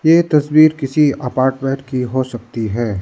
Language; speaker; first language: Hindi; non-native, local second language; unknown